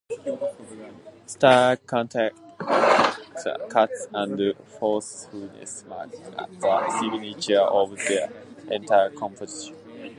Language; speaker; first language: English; non-native, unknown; Japanese